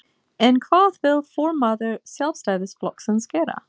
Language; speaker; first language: Icelandic; non-native, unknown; English